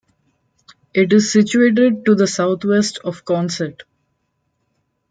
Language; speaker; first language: English; non-native, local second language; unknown